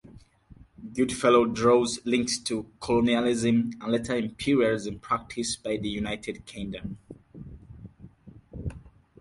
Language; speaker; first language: English; non-native, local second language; Hausa